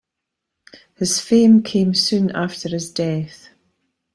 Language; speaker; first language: English; native; English